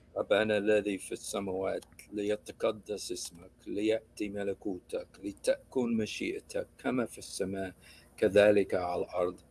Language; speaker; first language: Arabic; early bilingual, other home language; English